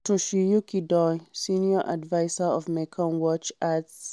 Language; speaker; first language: English; non-native, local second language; Hausa